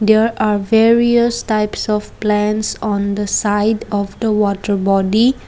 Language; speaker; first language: English; non-native, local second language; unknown